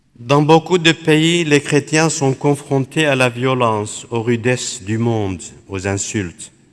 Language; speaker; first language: French; non-native, fluent; Aramaic